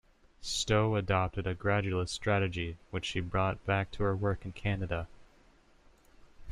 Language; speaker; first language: English; native; English